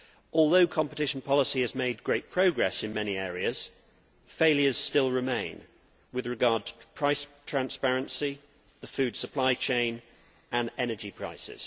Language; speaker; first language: English; native; English